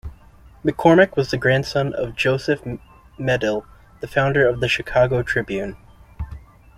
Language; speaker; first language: English; native; English